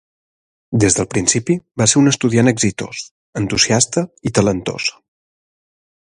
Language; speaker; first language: Catalan; native; Catalan